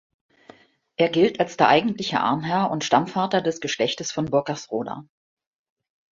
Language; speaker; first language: German; native; German